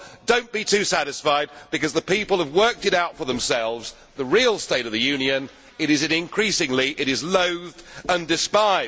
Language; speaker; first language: English; native; English